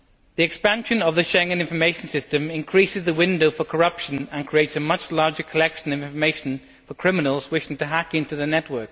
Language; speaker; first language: English; native; English